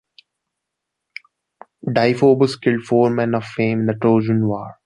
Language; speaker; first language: English; non-native, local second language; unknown